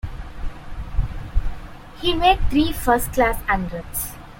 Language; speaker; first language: English; non-native, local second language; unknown